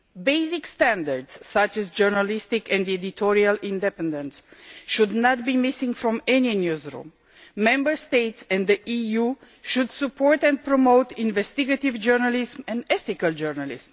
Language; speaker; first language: English; non-native, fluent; Romanian